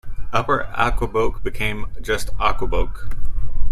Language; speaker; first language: English; native; English